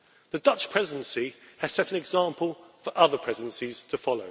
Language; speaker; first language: English; native; English